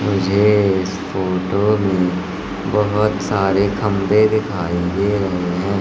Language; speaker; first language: Hindi; native; Hindi